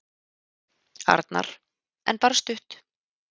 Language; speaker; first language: Icelandic; native; Icelandic